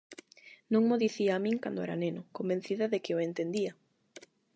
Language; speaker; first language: Galician; non-native, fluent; Spanish